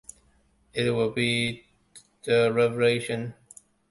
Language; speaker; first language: English; non-native, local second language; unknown